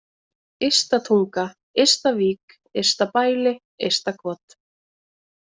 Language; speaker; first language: Icelandic; native; Icelandic